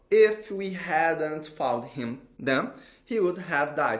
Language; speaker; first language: English; non-native, fluent; Portuguese